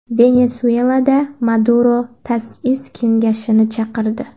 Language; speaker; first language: Uzbek; native; Uzbek